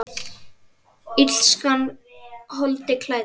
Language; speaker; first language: Icelandic; native; Icelandic